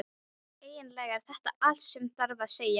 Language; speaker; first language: Icelandic; non-native, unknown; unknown